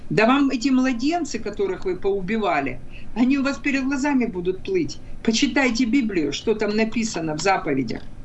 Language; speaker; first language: Russian; non-native, local second language; Ukrainian